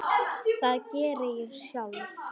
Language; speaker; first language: Icelandic; non-native, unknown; Polish